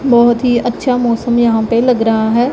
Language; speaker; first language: Hindi; non-native, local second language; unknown